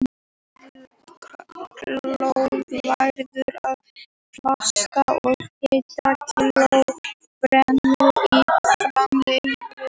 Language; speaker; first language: Icelandic; native; Icelandic